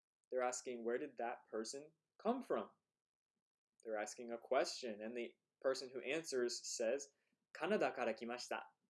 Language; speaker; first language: English; native; English